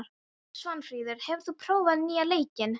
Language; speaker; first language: Icelandic; non-native, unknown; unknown